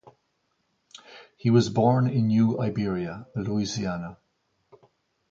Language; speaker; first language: English; native; English